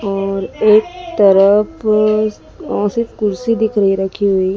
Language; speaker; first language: Hindi; native; Hindi